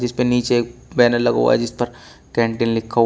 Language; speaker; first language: Hindi; native; Hindi